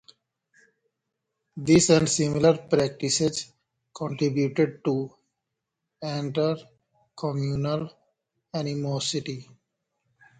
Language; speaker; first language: English; non-native, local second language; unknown